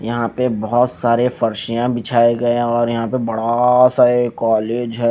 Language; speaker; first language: Hindi; native; Hindi